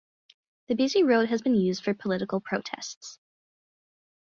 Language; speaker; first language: English; native; English